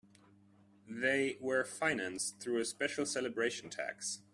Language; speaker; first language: English; non-native, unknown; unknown